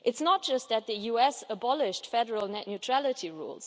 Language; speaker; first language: English; non-native, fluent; German